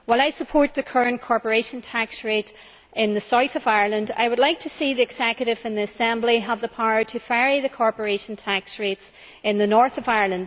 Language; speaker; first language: English; native; English